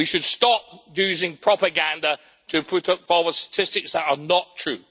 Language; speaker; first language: English; native; English